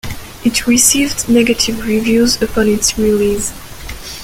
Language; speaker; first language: English; non-native, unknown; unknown